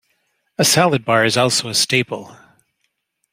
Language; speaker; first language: English; native; English